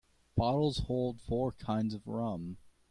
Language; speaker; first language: English; native; English